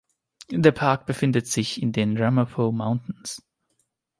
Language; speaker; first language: German; non-native, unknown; Hungarian